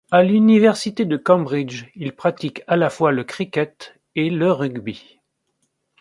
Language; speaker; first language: French; native; French